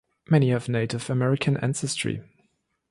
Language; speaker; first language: English; non-native, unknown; German